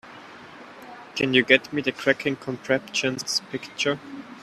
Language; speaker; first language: English; non-native, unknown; German